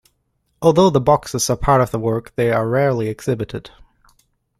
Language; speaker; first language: English; native; English